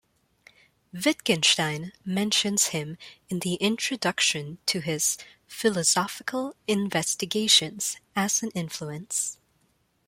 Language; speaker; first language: English; non-native, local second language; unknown